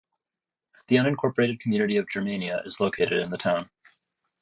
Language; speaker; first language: English; native; English